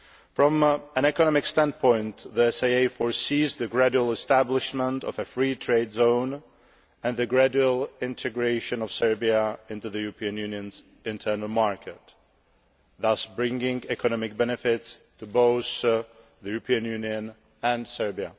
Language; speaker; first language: English; non-native, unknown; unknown